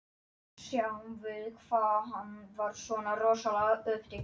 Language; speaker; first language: Icelandic; non-native, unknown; Polish